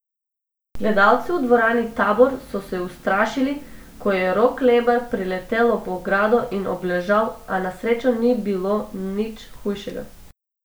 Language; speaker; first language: Slovenian; non-native, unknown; Macedonian